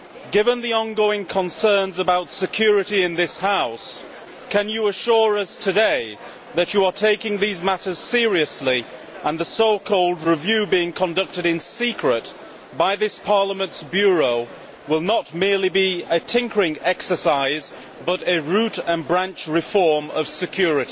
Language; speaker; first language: English; native; English